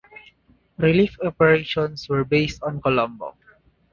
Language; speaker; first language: English; native; English